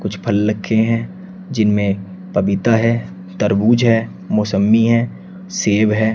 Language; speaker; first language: Hindi; native; Hindi